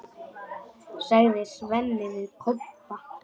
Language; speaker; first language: Icelandic; non-native, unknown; Polish